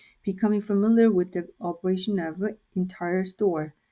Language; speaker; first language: English; non-native, fluent; Korean